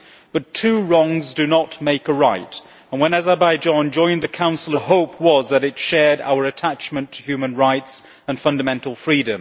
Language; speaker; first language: English; native; English